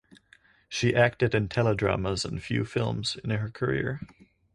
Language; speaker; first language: English; native; English